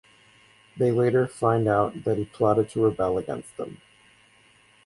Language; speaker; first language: English; native; English